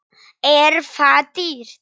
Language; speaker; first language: Icelandic; non-native, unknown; Polish